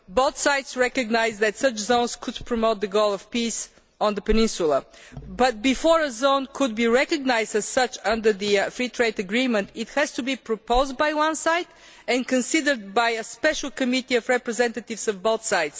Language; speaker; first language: English; non-native, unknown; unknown